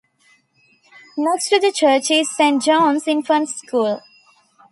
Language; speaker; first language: English; non-native, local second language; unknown